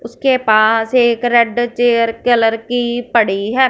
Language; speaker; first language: Hindi; non-native, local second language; Punjabi